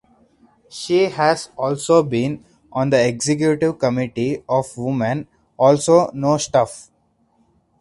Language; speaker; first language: English; non-native, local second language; Hindi